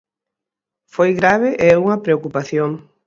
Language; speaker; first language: Galician; native; Galician